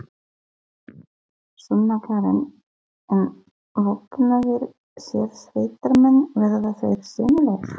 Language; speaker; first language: Icelandic; non-native, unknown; Polish